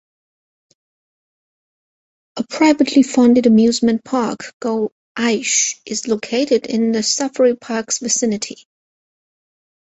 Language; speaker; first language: English; non-native, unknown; Chinese